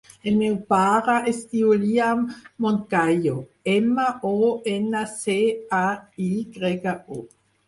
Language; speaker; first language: Catalan; non-native, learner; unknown